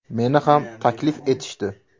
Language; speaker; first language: Uzbek; native; Uzbek